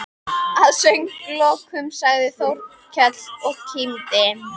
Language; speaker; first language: Icelandic; native; Icelandic